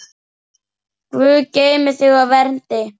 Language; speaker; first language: Icelandic; native; Icelandic